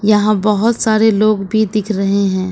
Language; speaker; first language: Hindi; native; Hindi